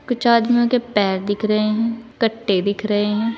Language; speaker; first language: Hindi; native; Hindi